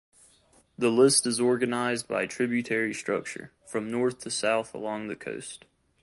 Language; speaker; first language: English; native; English